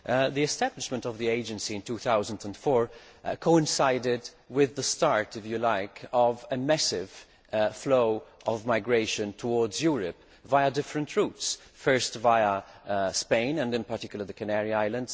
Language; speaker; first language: English; non-native, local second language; Maltese